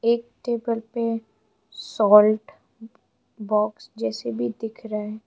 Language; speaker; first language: Hindi; non-native, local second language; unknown